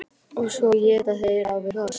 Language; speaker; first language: Icelandic; native; Icelandic